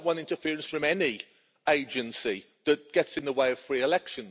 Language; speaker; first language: English; native; English